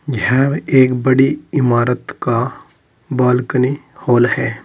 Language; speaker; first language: Hindi; native; Hindi